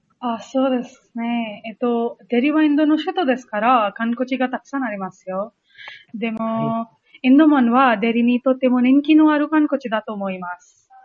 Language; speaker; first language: Japanese; non-native, learner; Hindi